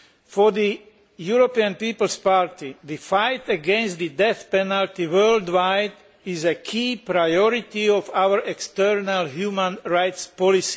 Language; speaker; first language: English; non-native, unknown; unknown